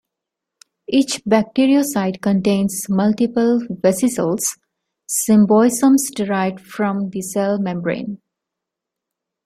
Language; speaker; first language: English; non-native, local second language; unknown